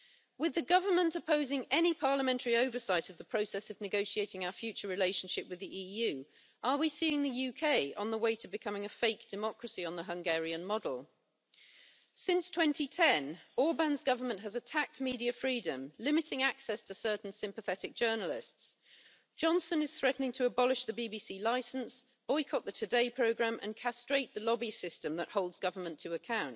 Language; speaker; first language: English; native; English